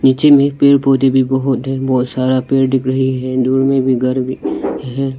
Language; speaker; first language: Hindi; non-native, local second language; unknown